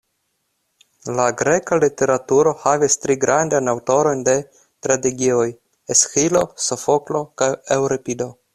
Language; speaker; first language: Esperanto; non-native, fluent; Russian